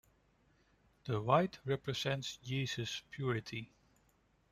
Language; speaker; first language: English; non-native, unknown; Dutch